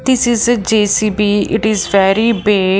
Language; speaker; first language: English; non-native, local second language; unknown